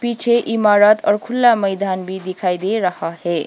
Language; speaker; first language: Hindi; non-native, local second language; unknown